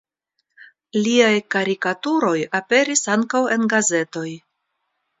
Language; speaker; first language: Esperanto; non-native, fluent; Russian